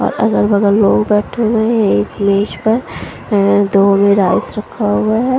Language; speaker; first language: Hindi; non-native, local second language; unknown